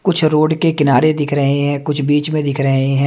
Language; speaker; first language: Hindi; native; Hindi